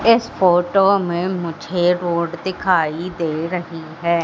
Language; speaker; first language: Hindi; native; Hindi